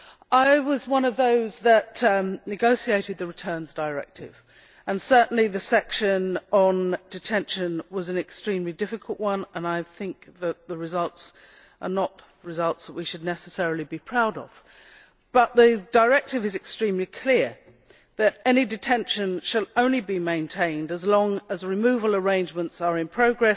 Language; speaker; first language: English; native; English